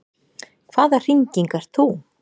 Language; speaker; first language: Icelandic; native; Icelandic